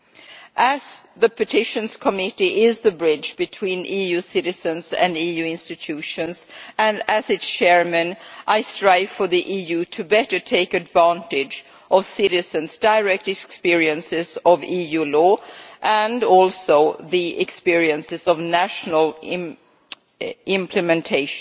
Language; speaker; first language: English; non-native, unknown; Swedish